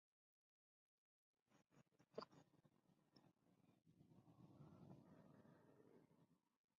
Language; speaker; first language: English; non-native, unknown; Spanish